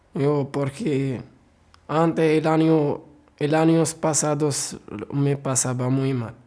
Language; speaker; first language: Spanish; non-native, learner; Arabic